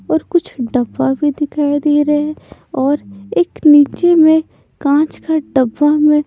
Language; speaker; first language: Hindi; non-native, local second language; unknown